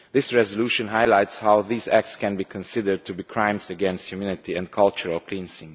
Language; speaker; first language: English; non-native, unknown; Romanian